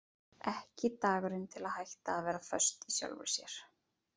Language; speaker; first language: Icelandic; native; Icelandic